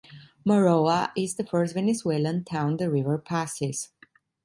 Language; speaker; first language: English; non-native, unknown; Italian